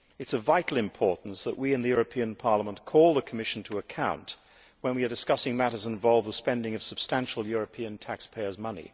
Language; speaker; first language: English; native; English